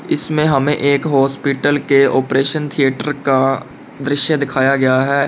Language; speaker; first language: Hindi; native; Hindi